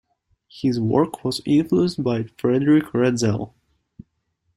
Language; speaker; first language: English; non-native, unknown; Russian